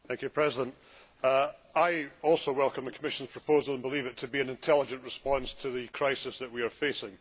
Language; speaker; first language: English; native; English